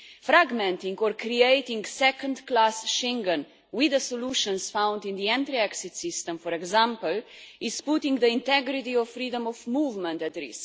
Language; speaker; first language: English; non-native, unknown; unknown